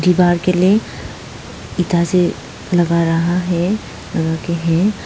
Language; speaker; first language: Hindi; non-native, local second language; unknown